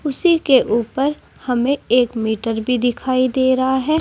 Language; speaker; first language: Hindi; native; Hindi